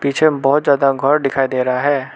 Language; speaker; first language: Hindi; non-native, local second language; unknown